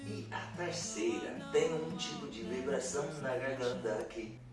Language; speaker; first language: Portuguese; non-native, fluent; English